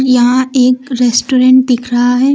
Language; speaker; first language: Hindi; native; Hindi